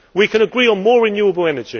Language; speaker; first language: English; native; English